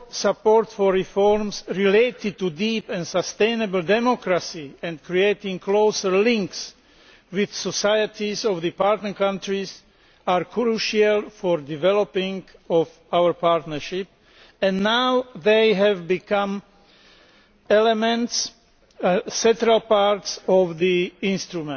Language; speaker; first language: English; non-native, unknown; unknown